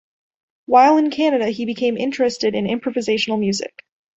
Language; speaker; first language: English; native; English